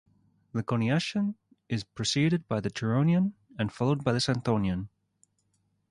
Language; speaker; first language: English; native; English